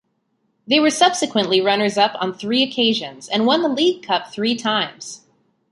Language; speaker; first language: English; native; English